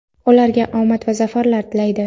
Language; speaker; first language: Uzbek; non-native, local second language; Kara-Kalpak